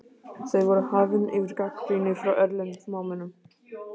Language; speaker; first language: Icelandic; native; Icelandic